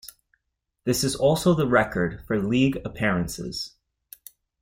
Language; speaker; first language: English; native; English